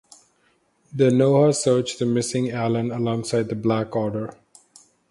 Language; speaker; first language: English; non-native, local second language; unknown